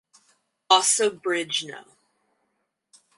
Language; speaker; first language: English; native; English